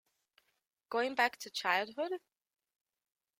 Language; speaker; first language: English; native; English